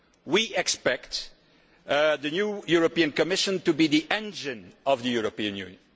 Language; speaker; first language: English; non-native, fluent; Dutch